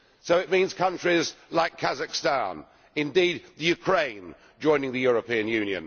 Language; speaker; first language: English; native; English